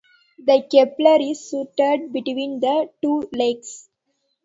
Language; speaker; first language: English; non-native, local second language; Tamil